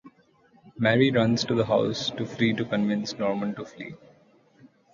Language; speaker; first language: English; non-native, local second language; Marathi